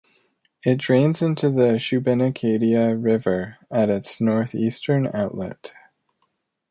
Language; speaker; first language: English; native; English